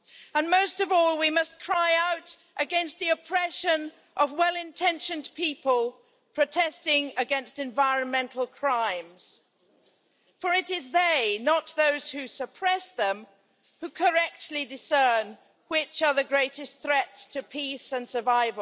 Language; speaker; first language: English; native; English